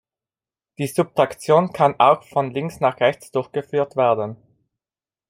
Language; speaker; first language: German; non-native, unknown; Italian